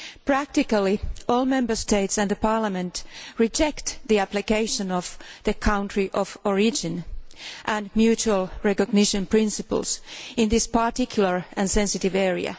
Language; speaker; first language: English; non-native, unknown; Finnish